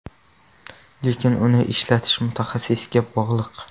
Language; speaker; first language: Uzbek; non-native, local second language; Kara-Kalpak